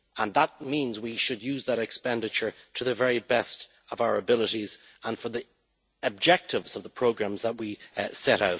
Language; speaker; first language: English; native; English